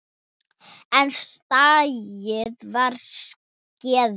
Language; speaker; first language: Icelandic; non-native, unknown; Thai